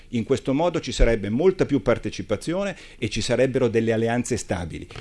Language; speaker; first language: Italian; native; Italian